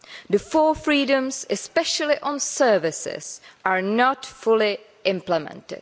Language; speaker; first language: English; non-native, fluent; Czech